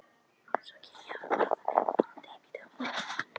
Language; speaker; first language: Icelandic; non-native, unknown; Polish